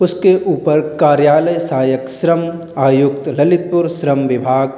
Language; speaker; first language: Hindi; native; Hindi